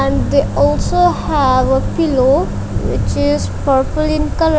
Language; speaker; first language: English; non-native, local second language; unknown